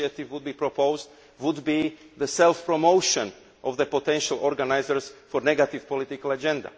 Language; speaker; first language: English; non-native, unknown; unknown